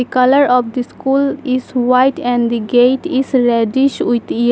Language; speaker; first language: English; non-native, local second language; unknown